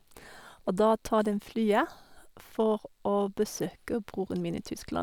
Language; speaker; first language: Norwegian; non-native, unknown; German